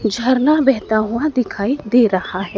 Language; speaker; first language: Hindi; native; Hindi